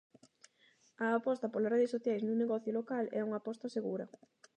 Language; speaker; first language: Galician; non-native, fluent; Spanish